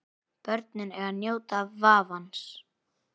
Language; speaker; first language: Icelandic; native; Icelandic